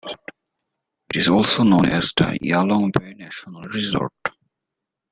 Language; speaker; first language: English; native; English